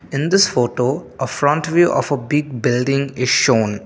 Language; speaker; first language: English; non-native, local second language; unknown